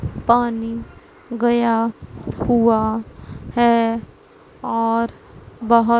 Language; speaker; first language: Hindi; non-native, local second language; Punjabi